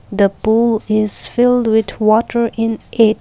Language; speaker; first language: English; non-native, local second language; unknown